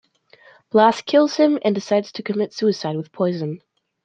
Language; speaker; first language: English; native; English